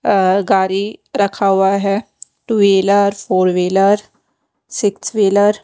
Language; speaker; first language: Hindi; non-native, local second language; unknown